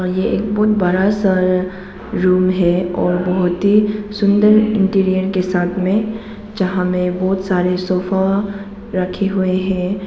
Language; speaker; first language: Hindi; non-native, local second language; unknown